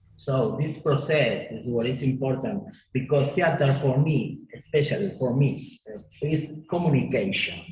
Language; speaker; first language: English; non-native, learner; Spanish